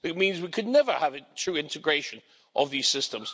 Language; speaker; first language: English; native; English